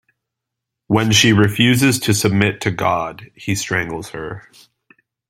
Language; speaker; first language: English; native; English